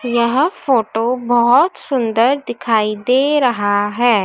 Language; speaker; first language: Hindi; native; Hindi